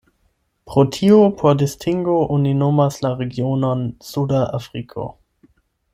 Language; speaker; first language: Esperanto; non-native, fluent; German